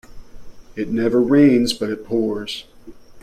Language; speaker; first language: English; native; English